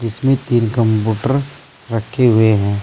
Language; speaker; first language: Hindi; native; Hindi